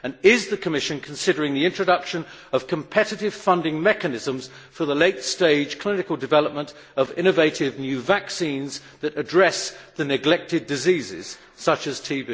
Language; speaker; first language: English; native; English